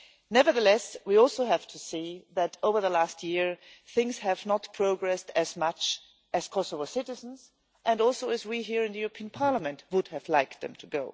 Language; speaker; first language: English; non-native, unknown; German